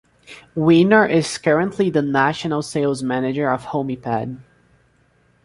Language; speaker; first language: English; non-native, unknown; Portuguese